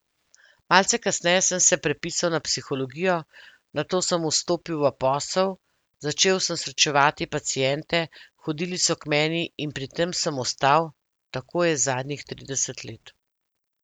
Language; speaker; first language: Slovenian; native; Slovenian